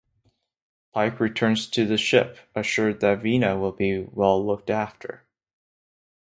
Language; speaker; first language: English; non-native, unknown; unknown